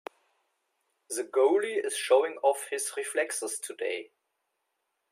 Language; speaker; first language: English; non-native, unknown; German